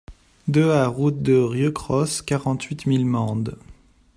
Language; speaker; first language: French; non-native, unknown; Chinese